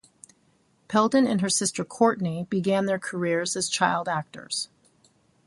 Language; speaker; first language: English; native; English